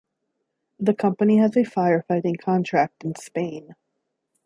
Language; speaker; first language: English; native; English